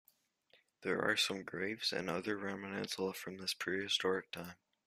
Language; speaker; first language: English; native; English